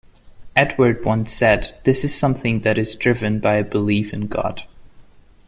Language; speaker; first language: English; non-native, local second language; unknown